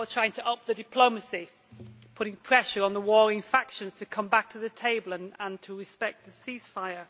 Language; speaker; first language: English; native; English